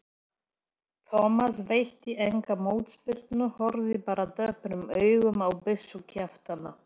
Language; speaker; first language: Icelandic; non-native, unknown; Polish